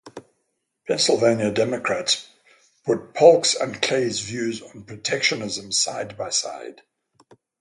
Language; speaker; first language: English; native; English